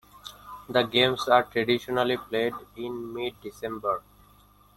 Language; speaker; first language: English; non-native, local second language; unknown